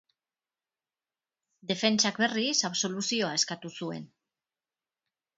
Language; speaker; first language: Basque; non-native, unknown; Spanish